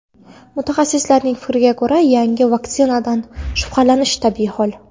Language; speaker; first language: Uzbek; non-native, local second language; Kara-Kalpak